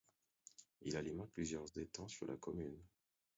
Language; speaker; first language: French; non-native, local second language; Haitian Creole